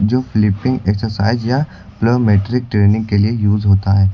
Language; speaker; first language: Hindi; native; Hindi